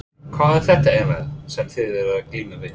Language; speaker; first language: Icelandic; non-native, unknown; English